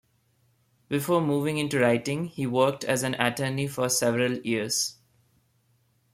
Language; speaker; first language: English; non-native, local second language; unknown